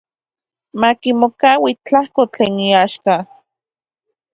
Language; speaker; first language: Central Puebla Nahuatl; native; Central Puebla Nahuatl